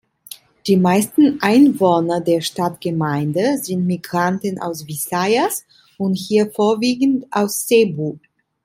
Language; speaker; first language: German; non-native, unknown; Italian